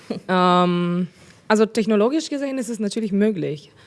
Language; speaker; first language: German; non-native, learner; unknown